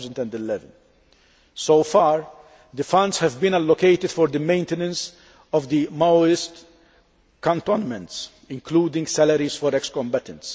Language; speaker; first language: English; non-native, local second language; Maltese